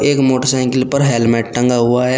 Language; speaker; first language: Hindi; native; Hindi